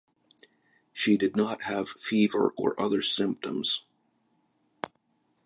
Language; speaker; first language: English; native; English